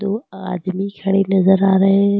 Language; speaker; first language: Hindi; native; Hindi